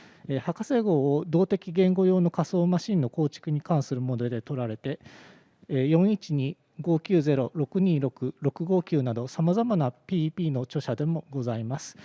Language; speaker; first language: Japanese; native; Japanese